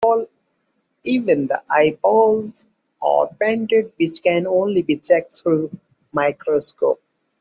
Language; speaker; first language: English; non-native, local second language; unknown